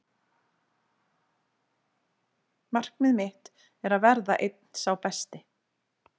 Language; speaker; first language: Icelandic; native; Icelandic